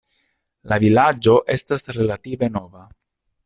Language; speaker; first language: Esperanto; non-native, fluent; Italian